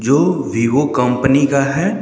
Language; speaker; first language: Hindi; native; Hindi